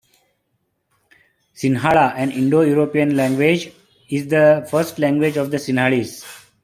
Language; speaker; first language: English; non-native, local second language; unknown